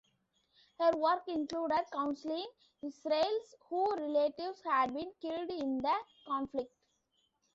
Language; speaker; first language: English; non-native, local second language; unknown